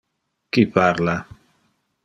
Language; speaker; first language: Interlingua; non-native, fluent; Dutch